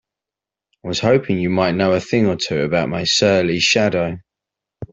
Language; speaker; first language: English; native; English